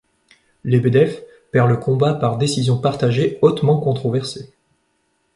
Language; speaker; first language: French; native; French